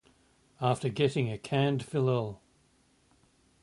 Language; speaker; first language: English; native; English